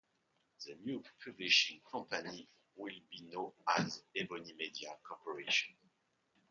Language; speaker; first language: English; non-native, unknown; French